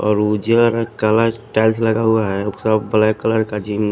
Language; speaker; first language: Hindi; non-native, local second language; Bhojpuri